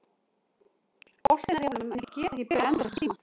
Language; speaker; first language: Icelandic; native; Icelandic